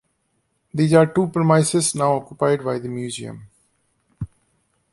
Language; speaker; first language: English; non-native, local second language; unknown